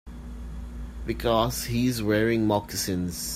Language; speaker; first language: English; non-native, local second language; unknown